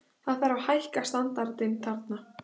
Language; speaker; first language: Icelandic; native; Icelandic